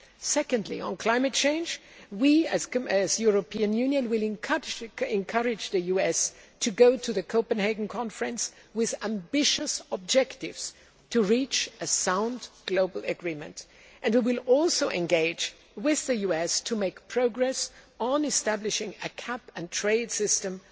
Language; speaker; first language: English; non-native, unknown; German